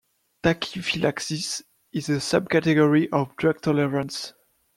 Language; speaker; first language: English; non-native, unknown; French